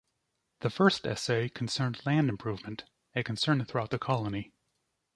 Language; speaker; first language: English; native; English